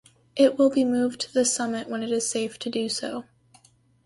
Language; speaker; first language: English; native; English